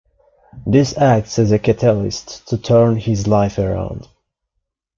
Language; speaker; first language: English; non-native, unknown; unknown